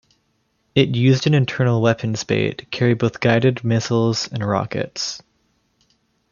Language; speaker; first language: English; native; English